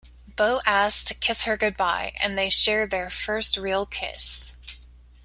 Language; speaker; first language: English; native; English